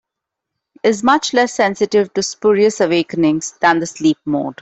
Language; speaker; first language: English; non-native, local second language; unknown